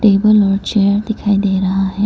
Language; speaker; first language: Hindi; non-native, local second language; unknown